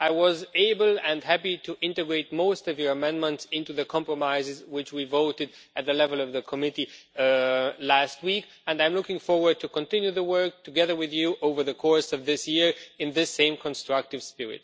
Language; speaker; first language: English; non-native, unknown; Romanian